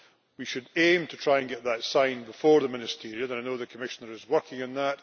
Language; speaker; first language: English; native; English